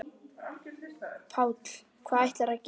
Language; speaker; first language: Icelandic; native; Icelandic